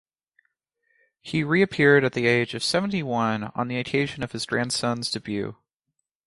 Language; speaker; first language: English; native; English